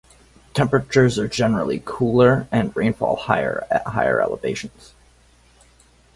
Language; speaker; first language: English; native; English